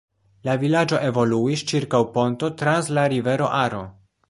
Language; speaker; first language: Esperanto; non-native, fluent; Polish